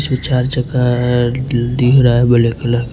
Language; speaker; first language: Hindi; non-native, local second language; Bhojpuri